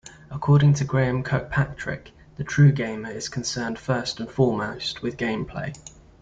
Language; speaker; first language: English; native; English